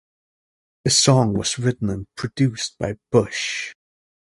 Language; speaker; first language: English; native; English